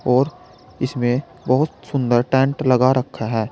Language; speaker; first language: Hindi; native; Hindi